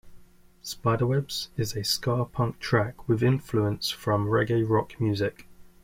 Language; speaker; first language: English; native; English